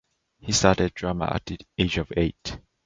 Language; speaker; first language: English; non-native, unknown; Japanese